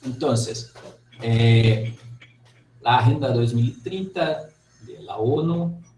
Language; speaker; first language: Spanish; non-native, related language; Portuguese